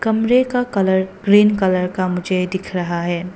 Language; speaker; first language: Hindi; non-native, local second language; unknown